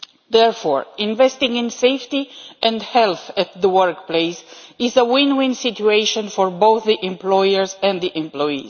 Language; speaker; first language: English; non-native, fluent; Romanian